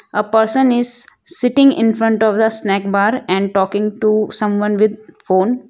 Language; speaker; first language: English; non-native, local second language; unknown